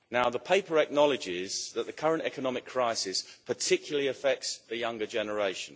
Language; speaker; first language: English; native; English